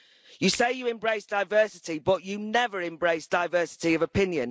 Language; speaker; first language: English; native; English